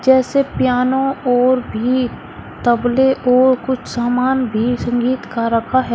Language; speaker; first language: Hindi; native; Hindi